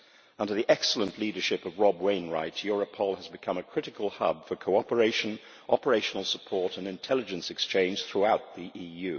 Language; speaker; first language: English; native; English